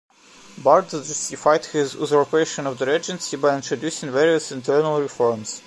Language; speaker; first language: English; non-native, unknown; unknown